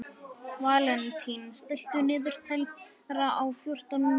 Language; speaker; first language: Icelandic; native; Icelandic